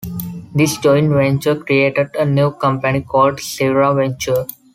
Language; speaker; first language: English; non-native, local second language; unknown